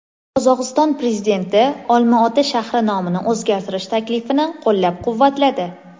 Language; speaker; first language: Uzbek; native; Uzbek